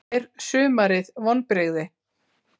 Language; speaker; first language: Icelandic; native; Icelandic